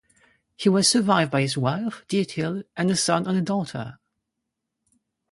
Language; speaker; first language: English; non-native, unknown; French